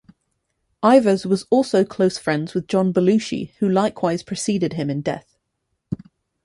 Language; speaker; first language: English; native; English